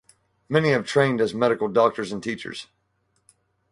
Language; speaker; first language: English; native; English